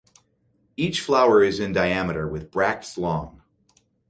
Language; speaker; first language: English; native; English